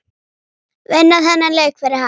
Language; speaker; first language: Icelandic; native; Icelandic